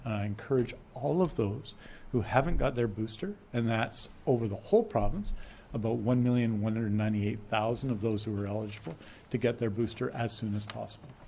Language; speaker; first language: English; native; English